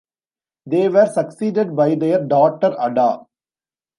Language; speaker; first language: English; non-native, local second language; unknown